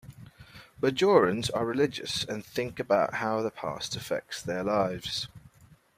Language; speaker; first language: English; native; English